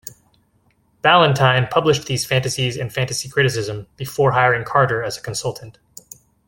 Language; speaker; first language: English; native; English